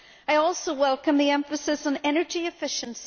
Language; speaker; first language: English; native; English